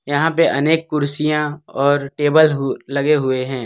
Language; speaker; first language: Hindi; non-native, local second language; Gujarati